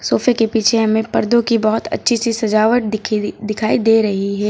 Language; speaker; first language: Hindi; native; Hindi